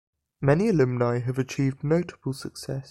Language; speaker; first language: English; native; English